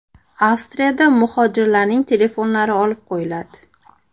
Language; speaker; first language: Uzbek; native; Uzbek